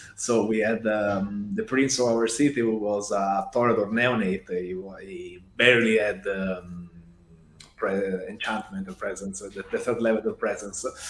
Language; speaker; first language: English; non-native, fluent; Italian